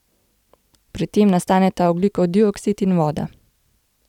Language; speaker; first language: Slovenian; native; Slovenian